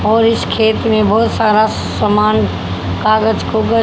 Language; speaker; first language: Hindi; native; Hindi